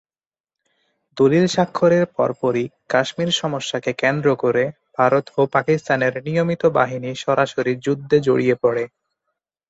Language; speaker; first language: Bangla; non-native, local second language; Chittagonian